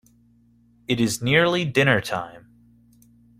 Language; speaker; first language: English; native; English